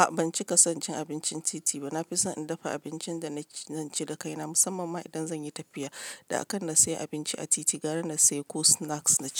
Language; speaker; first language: Hausa; non-native, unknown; Yoruba